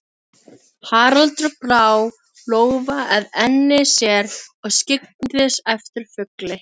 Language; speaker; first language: Icelandic; non-native, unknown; Filipino